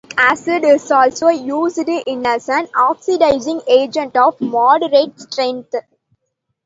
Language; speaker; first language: English; non-native, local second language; Tamil